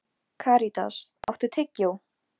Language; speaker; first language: Icelandic; non-native, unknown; Polish